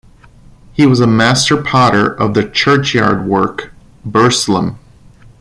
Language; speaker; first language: English; non-native, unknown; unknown